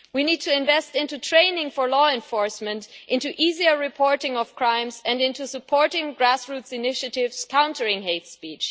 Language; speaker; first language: English; non-native, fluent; German